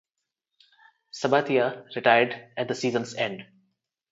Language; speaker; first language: English; non-native, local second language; Telugu